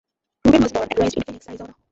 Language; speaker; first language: English; non-native, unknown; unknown